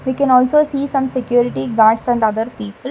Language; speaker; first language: English; non-native, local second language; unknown